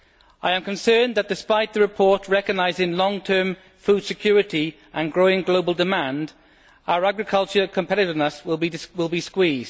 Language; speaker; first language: English; native; English